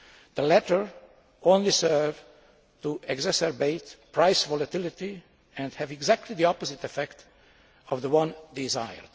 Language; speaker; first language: English; non-native, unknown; Hungarian